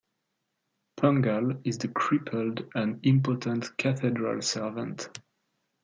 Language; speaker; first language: English; non-native, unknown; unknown